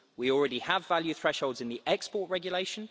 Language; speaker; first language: English; native; English